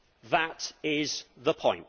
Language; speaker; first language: English; native; English